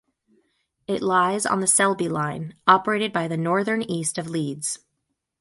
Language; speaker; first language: English; native; English